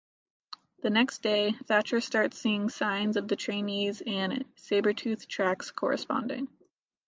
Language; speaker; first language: English; native; English